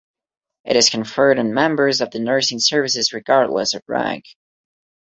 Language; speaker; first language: English; non-native, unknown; Portuguese